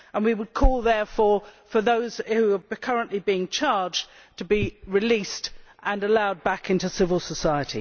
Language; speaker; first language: English; native; English